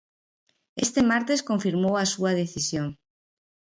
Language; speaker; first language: Galician; native; Galician